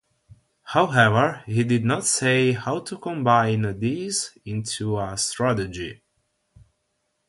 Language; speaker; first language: English; non-native, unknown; Italian